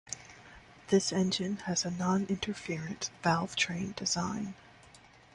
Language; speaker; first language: English; native; English